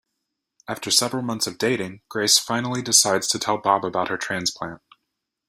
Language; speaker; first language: English; native; English